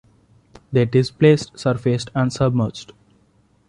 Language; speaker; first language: English; non-native, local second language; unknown